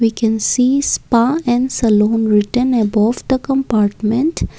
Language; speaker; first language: English; non-native, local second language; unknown